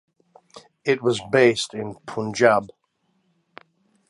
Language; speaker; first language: English; native; English